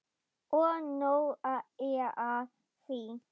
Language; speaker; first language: Icelandic; non-native, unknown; German